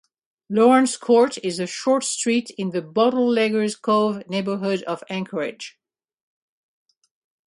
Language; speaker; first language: English; native; English